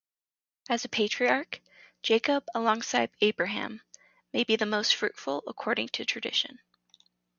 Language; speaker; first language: English; native; English